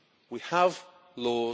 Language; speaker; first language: English; native; English